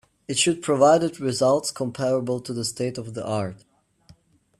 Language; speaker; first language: English; native; English